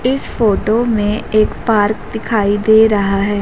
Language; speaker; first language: Hindi; native; Hindi